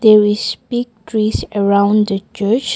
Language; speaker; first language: English; non-native, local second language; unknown